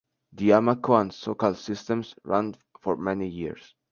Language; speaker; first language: English; non-native, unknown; Spanish